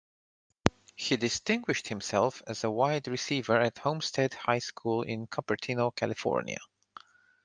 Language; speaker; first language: English; non-native, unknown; Romanian